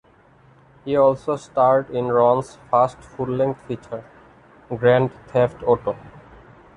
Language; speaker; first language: English; non-native, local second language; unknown